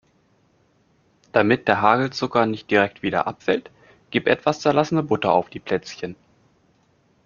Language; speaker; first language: German; native; German